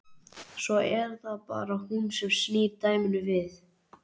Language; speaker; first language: Icelandic; native; Icelandic